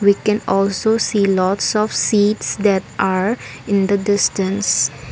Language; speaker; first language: English; non-native, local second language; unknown